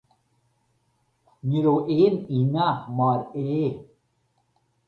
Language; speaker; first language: Irish; native; Irish